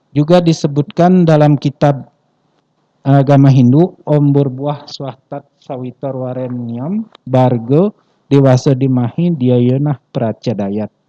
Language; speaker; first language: Indonesian; non-native, local second language; Balinese